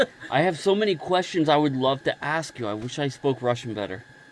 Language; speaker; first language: English; native; English